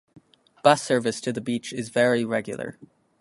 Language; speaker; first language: English; native; English